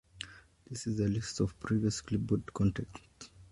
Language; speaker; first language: English; non-native, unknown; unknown